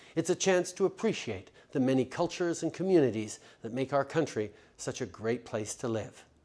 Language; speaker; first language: English; native; English